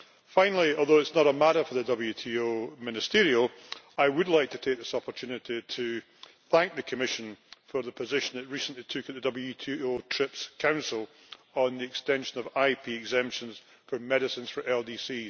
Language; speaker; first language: English; native; English